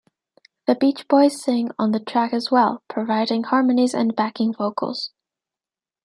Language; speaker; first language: English; native; English